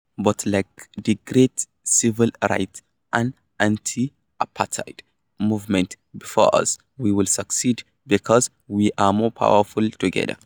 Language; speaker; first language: English; non-native, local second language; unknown